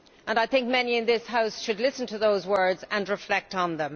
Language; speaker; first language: English; native; English